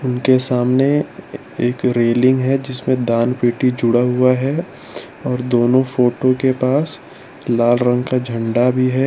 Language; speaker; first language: Hindi; non-native, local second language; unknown